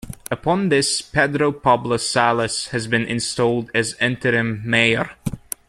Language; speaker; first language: English; native; English